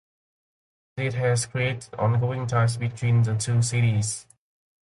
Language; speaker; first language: English; native; English